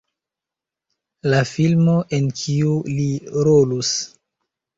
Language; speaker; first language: Esperanto; non-native, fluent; Chinese